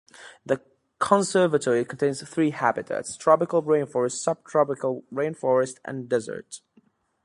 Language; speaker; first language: English; native; English